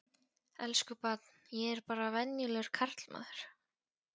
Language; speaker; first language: Icelandic; non-native, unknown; Polish